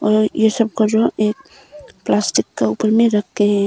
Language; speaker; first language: Hindi; non-native, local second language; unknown